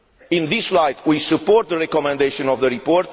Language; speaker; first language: English; non-native, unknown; Romanian